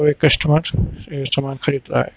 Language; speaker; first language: Hindi; native; Hindi